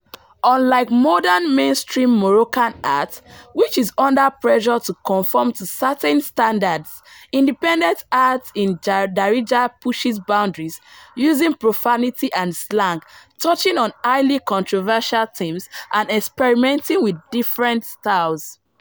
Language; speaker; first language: English; non-native, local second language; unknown